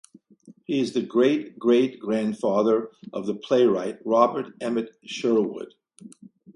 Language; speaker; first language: English; native; English